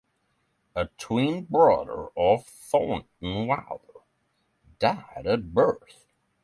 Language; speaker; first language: English; non-native, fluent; Norwegian